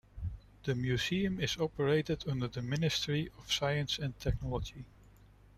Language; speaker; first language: English; non-native, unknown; Dutch